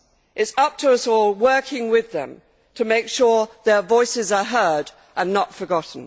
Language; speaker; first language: English; native; English